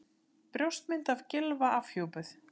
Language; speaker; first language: Icelandic; native; Icelandic